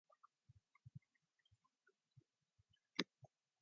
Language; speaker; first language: English; non-native, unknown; Mongolian